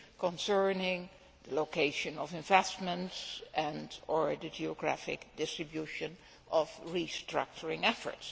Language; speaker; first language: English; non-native, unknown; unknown